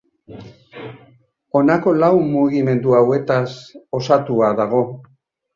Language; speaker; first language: Basque; native; Basque